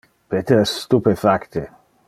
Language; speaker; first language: Interlingua; non-native, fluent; Dutch